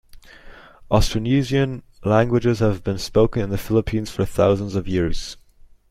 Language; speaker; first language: English; native; English